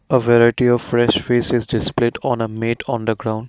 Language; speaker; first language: English; non-native, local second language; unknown